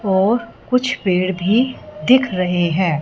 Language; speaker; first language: Hindi; non-native, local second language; Punjabi